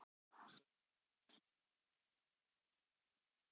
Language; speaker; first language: Icelandic; native; Icelandic